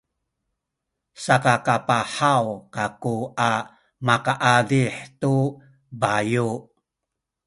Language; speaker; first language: Sakizaya; native; Sakizaya